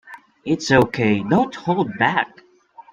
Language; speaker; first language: English; non-native, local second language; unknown